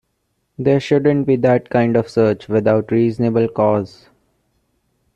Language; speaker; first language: English; non-native, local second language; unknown